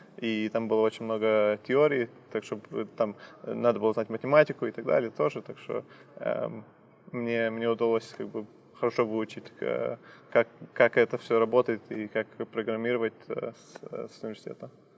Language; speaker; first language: Russian; early bilingual, heritage; Russian